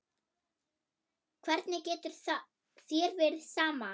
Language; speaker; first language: Icelandic; non-native, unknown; German